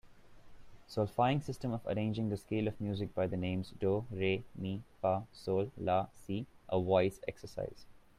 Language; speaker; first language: English; non-native, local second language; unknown